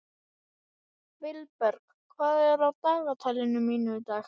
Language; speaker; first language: Icelandic; native; Icelandic